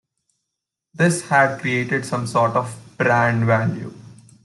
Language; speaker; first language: English; non-native, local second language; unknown